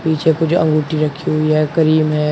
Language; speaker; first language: Hindi; native; Hindi